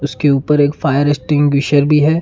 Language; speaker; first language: Hindi; non-native, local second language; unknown